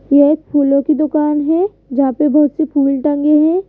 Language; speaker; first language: Hindi; native; Hindi